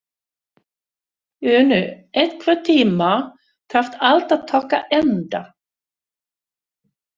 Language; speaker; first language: Icelandic; non-native, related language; Swedish